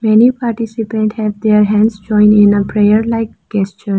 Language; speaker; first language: English; non-native, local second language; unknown